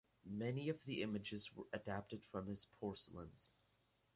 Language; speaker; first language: English; native; English